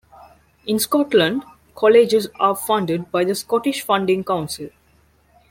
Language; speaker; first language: English; non-native, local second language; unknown